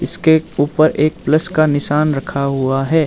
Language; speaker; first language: Hindi; non-native, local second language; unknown